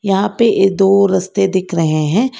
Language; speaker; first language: Hindi; non-native, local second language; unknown